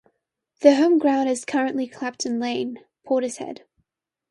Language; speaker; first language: English; non-native, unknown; Chinese